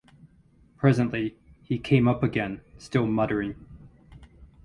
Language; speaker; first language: English; native; English